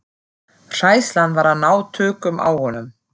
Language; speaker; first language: Icelandic; non-native, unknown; German